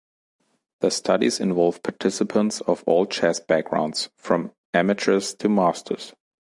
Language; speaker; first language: English; non-native, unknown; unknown